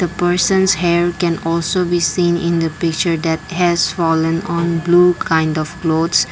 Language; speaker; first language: English; non-native, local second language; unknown